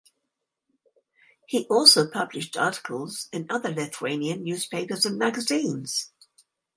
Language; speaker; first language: English; native; English